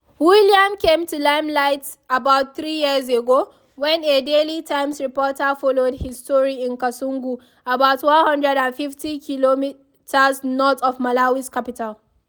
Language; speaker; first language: English; non-native, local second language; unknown